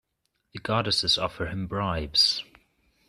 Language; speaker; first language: English; non-native, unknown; German